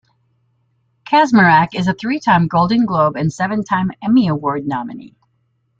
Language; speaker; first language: English; native; English